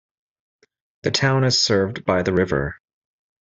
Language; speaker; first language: English; native; English